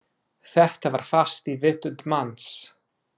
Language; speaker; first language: Icelandic; non-native, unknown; English